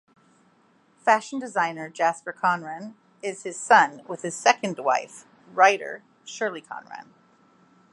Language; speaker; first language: English; native; English